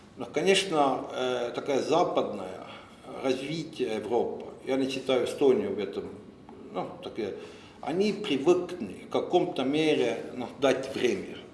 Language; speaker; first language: Russian; non-native, fluent; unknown